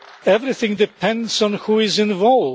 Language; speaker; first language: English; non-native, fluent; Polish